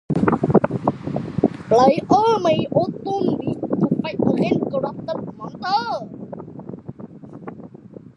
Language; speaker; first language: English; non-native, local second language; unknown